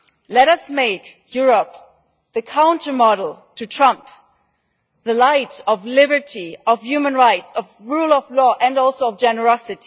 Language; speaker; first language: English; non-native, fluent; German